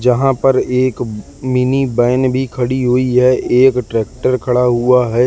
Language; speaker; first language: Hindi; native; Hindi